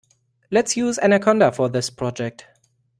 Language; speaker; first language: English; non-native, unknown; German